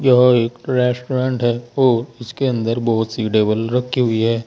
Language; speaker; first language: Hindi; native; Hindi